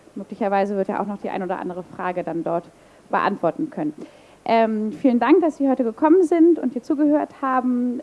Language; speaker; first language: German; native; German